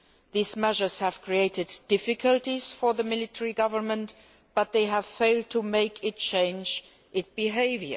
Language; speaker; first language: English; non-native, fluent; Luxembourgish